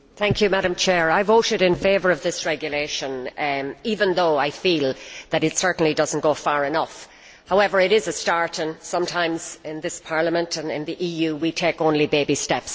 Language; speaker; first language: English; native; English